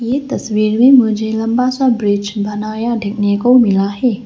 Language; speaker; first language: Hindi; non-native, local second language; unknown